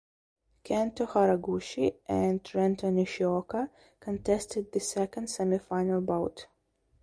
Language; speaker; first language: English; non-native, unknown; Belarusian